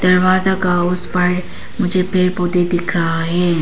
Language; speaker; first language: Hindi; non-native, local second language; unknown